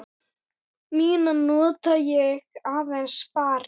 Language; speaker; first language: Icelandic; native; Icelandic